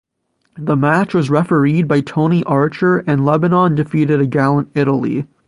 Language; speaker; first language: English; native; English